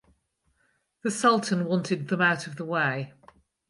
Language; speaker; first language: English; native; English